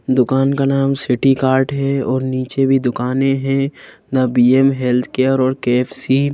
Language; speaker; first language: Hindi; native; Hindi